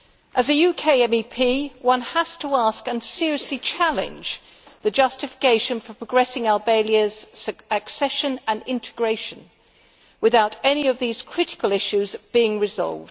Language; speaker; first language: English; native; English